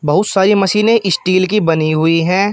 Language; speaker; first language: Hindi; native; Hindi